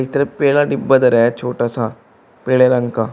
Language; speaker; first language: Hindi; native; Hindi